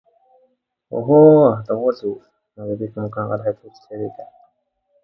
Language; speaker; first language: English; non-native, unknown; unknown